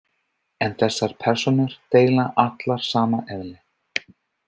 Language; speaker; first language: Icelandic; non-native, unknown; English